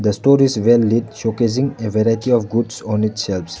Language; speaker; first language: English; non-native, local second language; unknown